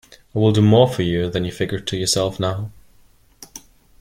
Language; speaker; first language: English; non-native, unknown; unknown